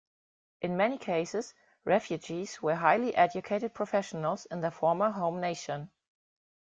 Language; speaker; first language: English; non-native, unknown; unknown